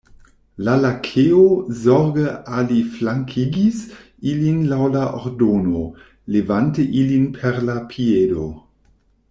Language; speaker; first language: Esperanto; non-native, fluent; German